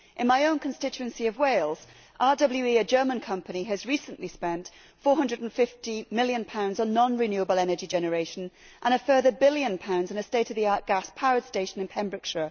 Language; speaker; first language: English; native; English